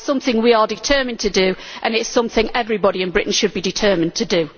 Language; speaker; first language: English; native; English